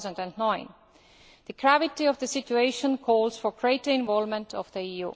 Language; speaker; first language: English; non-native, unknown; Estonian